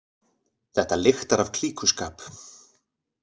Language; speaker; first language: Icelandic; native; Icelandic